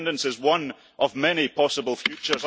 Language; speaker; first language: English; early bilingual, heritage; English